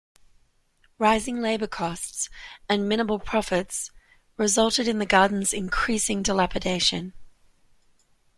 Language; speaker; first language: English; native; English